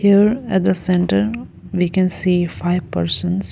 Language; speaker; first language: English; non-native, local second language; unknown